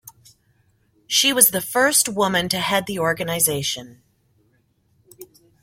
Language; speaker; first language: English; native; English